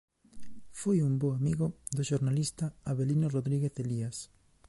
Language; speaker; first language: Galician; native; Galician